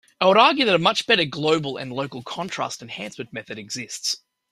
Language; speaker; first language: English; native; English